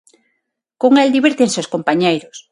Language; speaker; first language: Galician; non-native, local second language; Spanish